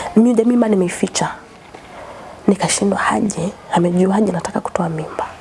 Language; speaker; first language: Swahili; non-native, local second language; Kamba